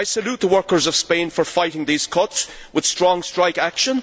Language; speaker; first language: English; native; English